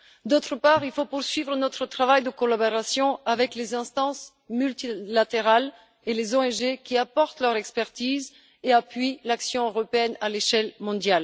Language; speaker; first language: French; non-native, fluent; Bulgarian